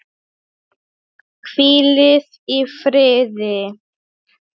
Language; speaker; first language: Icelandic; non-native, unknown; Polish